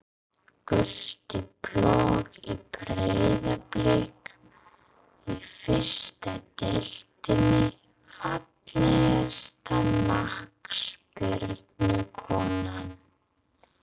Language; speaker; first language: Icelandic; non-native, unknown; English